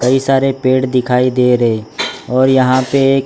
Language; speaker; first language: Hindi; non-native, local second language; Gujarati